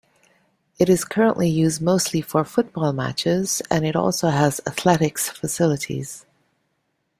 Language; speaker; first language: English; native; English